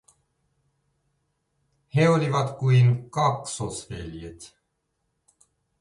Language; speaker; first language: Finnish; non-native, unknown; Kurdish